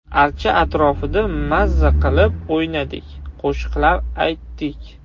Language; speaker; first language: Uzbek; non-native, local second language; Russian